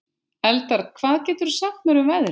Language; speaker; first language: Icelandic; native; Icelandic